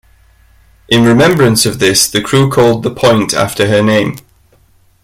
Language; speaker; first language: English; native; English